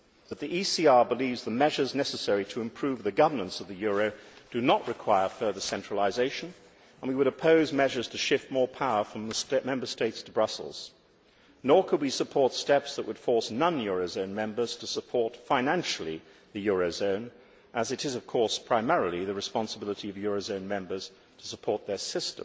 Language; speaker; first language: English; native; English